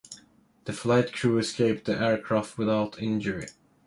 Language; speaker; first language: English; non-native, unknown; Swedish